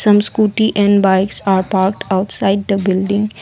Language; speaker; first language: English; non-native, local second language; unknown